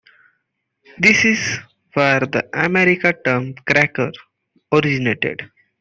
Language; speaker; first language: English; non-native, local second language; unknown